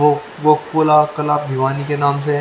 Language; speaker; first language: Hindi; native; Hindi